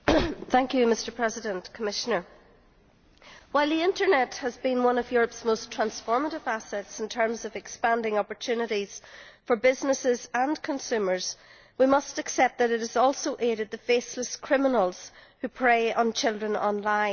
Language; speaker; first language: English; native; English